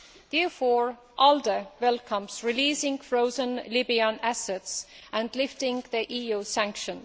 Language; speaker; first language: English; non-native, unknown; Estonian